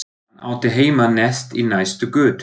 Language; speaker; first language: Icelandic; non-native, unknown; German